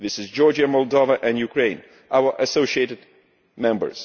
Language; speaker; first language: English; non-native, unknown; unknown